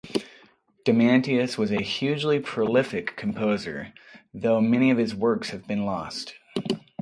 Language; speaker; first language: English; native; English